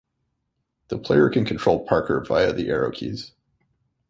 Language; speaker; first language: English; native; English